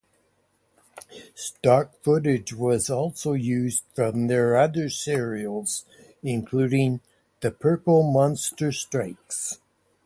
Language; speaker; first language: English; native; English